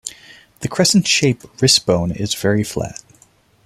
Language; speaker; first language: English; non-native, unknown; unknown